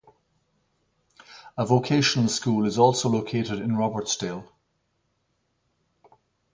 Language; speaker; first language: English; native; English